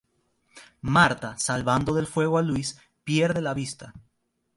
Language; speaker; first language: Spanish; native; Spanish